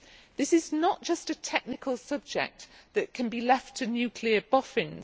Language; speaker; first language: English; native; English